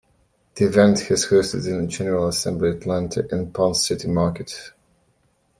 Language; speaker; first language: English; native; English